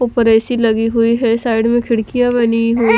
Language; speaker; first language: Hindi; non-native, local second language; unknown